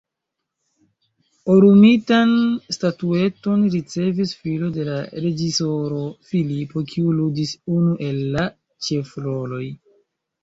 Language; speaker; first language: Esperanto; non-native, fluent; Chinese